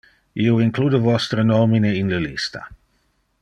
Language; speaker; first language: Interlingua; non-native, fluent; Dutch